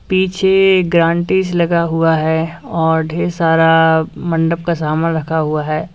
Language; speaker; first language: Hindi; native; Hindi